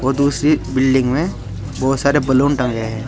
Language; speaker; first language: Hindi; native; Hindi